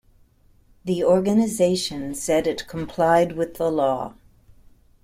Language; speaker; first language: English; native; English